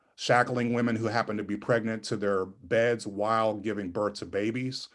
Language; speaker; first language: English; native; English